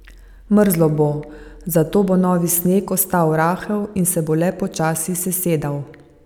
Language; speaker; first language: Slovenian; native; Slovenian